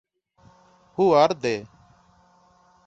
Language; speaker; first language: English; non-native, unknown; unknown